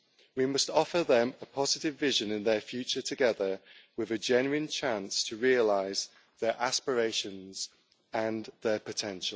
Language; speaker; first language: English; native; English